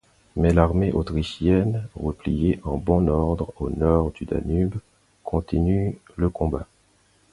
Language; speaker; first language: French; non-native, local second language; Haitian Creole